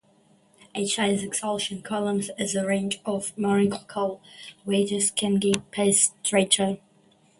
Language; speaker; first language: English; non-native, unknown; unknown